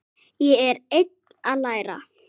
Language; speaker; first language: Icelandic; native; Icelandic